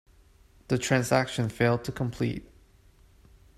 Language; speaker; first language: English; non-native, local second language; Cantonese